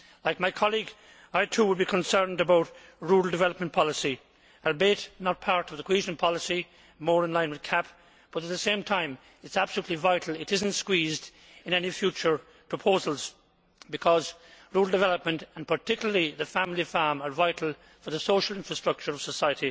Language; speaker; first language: English; native; English